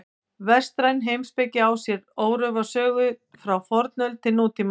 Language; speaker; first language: Icelandic; native; Icelandic